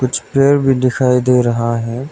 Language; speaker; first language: Hindi; non-native, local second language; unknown